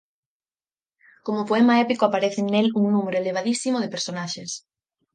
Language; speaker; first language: Galician; native; Galician